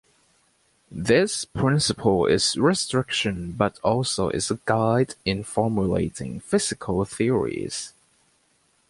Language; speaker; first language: English; native; English